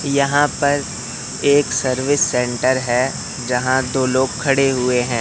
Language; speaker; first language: Hindi; native; Hindi